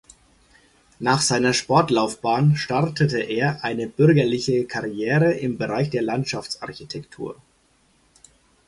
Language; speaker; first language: German; native; German